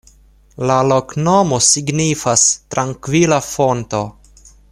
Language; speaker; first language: Esperanto; non-native, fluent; Russian